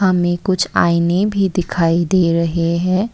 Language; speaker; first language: Hindi; non-native, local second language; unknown